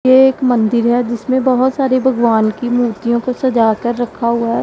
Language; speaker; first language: Hindi; non-native, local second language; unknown